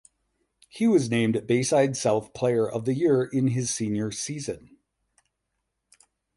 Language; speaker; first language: English; native; English